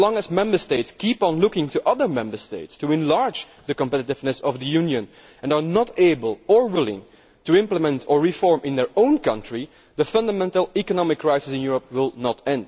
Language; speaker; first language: English; non-native, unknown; Dutch